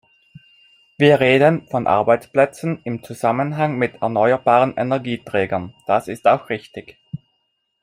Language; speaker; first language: German; non-native, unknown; Italian